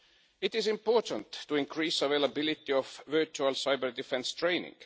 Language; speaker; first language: English; non-native, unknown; Estonian